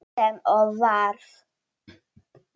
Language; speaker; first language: Icelandic; non-native, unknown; Polish